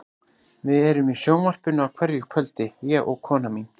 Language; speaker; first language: Icelandic; native; Icelandic